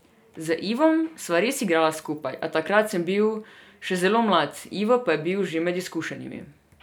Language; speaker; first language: Slovenian; non-native, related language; Serbian